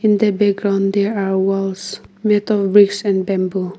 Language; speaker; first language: English; non-native, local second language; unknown